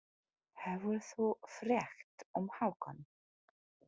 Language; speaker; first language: Icelandic; non-native, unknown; Polish